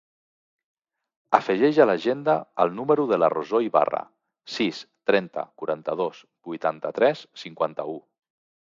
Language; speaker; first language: Catalan; native; Catalan